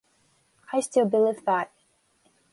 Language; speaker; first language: English; non-native, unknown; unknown